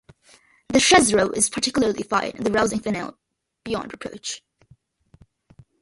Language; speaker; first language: English; early bilingual, other home language; Malayalam